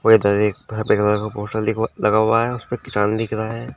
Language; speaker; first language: Hindi; native; Hindi